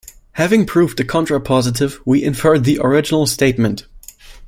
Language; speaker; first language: English; non-native, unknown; German